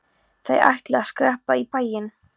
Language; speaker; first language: Icelandic; non-native, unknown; Polish